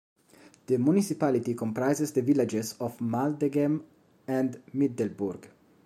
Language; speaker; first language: English; non-native, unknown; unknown